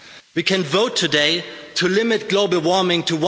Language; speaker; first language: English; non-native, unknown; German